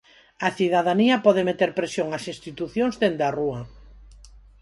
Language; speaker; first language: Galician; non-native, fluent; Spanish